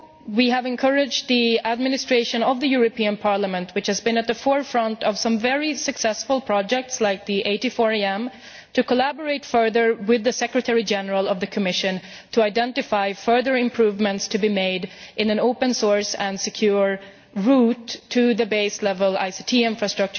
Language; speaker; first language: English; non-native, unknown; Swedish